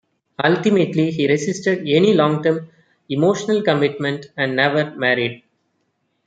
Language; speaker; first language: English; non-native, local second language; Tamil